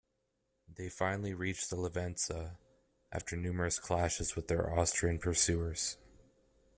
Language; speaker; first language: English; native; English